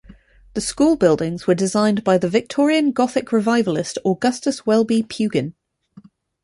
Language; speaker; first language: English; native; English